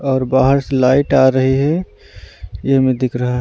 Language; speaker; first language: Hindi; non-native, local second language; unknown